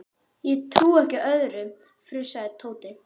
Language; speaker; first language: Icelandic; native; Icelandic